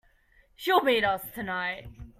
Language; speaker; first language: English; native; English